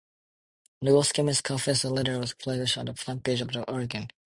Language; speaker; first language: English; non-native, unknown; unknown